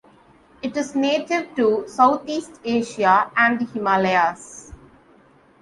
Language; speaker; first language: English; non-native, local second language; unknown